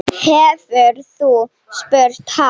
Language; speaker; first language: Icelandic; non-native, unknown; Slovenian